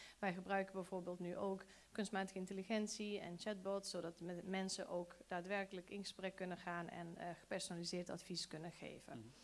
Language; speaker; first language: Dutch; early bilingual, other home language; Bosnian